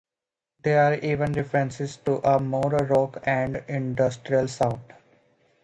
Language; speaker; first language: English; native; English